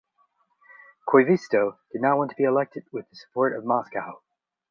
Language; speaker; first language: English; native; English